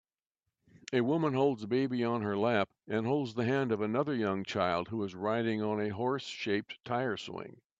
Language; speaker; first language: English; native; English